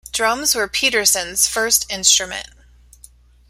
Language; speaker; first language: English; native; English